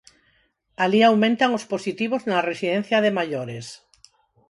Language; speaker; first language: Galician; non-native, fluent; Spanish